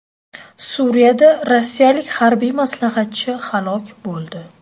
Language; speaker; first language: Uzbek; native; Uzbek